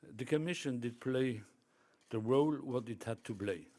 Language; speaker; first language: English; non-native, fluent; Luxembourgish